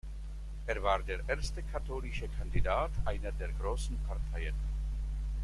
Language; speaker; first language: German; non-native, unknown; Czech